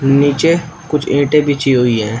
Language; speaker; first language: Hindi; native; Hindi